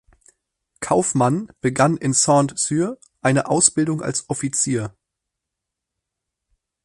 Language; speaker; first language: German; native; German